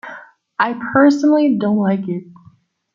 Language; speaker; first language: English; non-native, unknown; Spanish